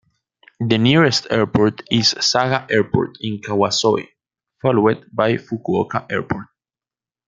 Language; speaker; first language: English; non-native, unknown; Spanish